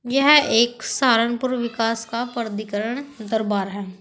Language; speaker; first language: Hindi; native; Hindi